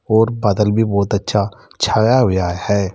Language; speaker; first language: Hindi; native; Hindi